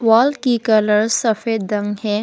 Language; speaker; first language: Hindi; early bilingual, other home language; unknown